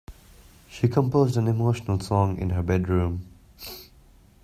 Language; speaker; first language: English; non-native, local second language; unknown